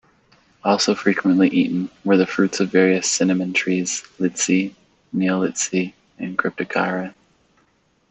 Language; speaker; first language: English; native; English